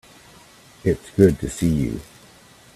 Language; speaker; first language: English; native; English